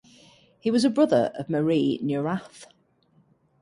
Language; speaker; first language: English; native; English